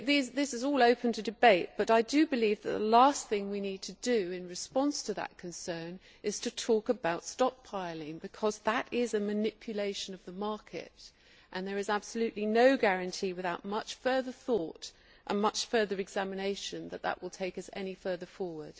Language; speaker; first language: English; native; English